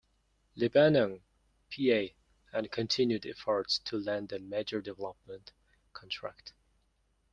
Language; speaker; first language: English; non-native, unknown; Mongolian